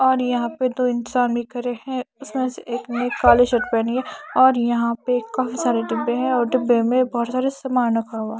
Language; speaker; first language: Hindi; non-native, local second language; Punjabi